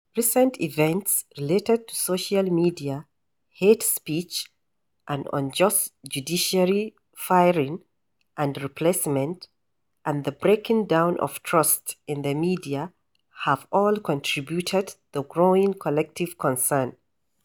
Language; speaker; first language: English; non-native, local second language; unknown